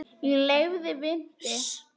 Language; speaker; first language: Icelandic; non-native, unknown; Polish